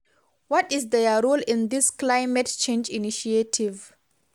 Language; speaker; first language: English; non-native, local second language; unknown